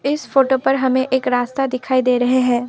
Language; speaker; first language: Hindi; non-native, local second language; Assamese